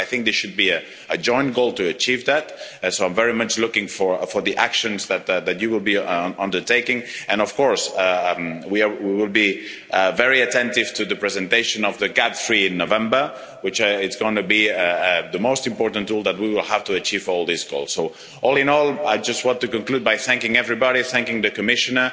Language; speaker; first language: English; non-native, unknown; Spanish